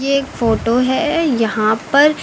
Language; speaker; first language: Hindi; native; Hindi